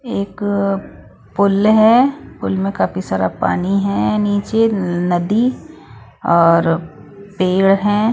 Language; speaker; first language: Hindi; non-native, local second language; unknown